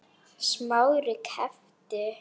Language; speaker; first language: Icelandic; non-native, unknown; Polish